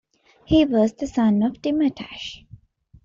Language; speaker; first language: English; non-native, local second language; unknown